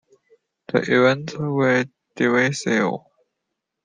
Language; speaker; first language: English; non-native, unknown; Chinese